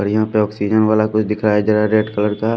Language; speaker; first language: Hindi; non-native, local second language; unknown